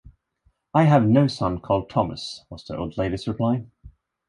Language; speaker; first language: English; non-native, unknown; Swedish